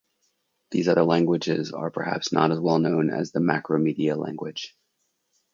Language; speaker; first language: English; native; English